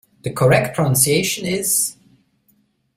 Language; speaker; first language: English; non-native, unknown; German